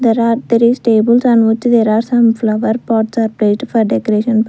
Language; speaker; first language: English; non-native, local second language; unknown